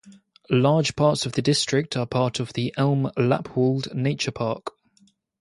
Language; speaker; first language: English; native; English